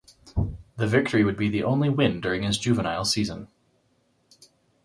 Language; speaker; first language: English; native; English